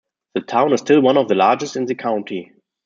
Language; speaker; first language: English; non-native, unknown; German